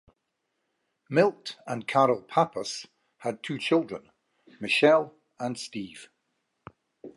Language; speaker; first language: English; native; English